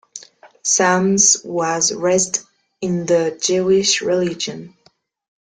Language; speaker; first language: English; non-native, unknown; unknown